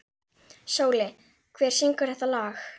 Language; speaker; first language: Icelandic; native; Icelandic